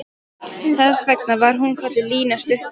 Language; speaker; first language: Icelandic; non-native, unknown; Polish